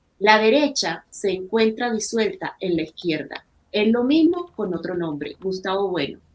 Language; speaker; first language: Spanish; native; Spanish